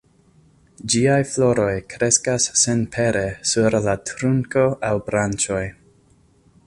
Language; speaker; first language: Esperanto; non-native, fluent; English